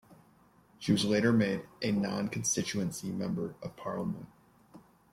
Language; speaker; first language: English; native; English